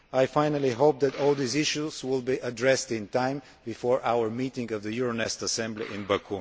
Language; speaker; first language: English; non-native, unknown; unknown